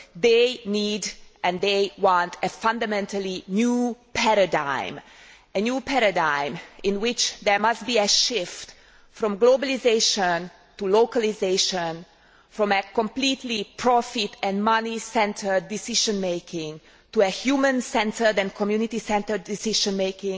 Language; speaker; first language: English; non-native, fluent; Hungarian